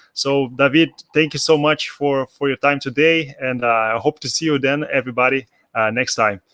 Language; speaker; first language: English; non-native, fluent; Portuguese